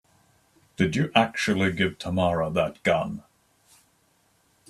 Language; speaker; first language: English; native; English